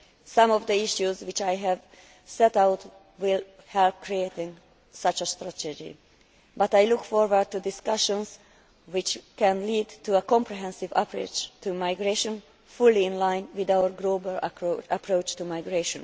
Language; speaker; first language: English; non-native, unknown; Hungarian